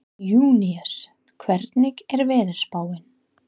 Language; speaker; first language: Icelandic; non-native, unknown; English